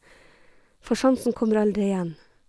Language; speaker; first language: Norwegian; native; Norwegian